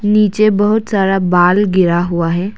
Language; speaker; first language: Hindi; non-native, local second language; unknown